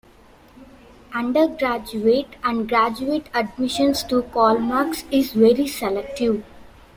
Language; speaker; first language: English; non-native, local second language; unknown